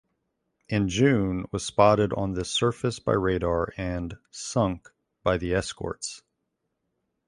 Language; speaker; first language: English; native; English